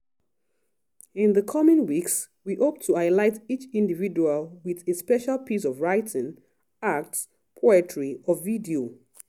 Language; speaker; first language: English; non-native, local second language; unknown